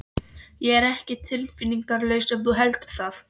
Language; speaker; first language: Icelandic; non-native, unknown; Polish